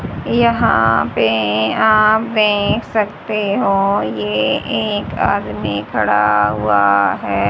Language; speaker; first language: Hindi; native; Hindi